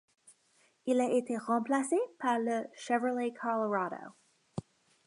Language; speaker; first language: French; non-native, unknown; English